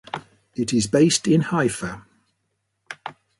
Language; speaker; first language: English; native; English